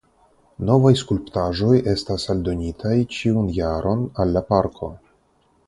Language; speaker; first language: Esperanto; non-native, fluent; Russian